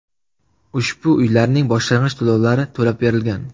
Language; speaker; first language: Uzbek; native; Uzbek